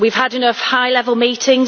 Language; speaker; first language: English; native; English